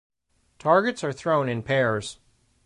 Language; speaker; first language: English; native; English